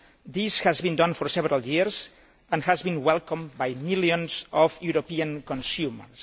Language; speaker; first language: English; non-native, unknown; Catalan